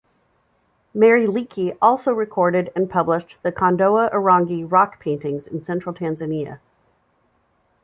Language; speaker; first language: English; native; English